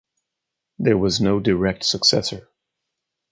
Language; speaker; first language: English; native; English